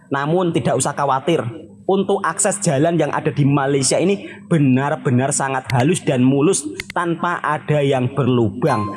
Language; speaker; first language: Indonesian; native; Indonesian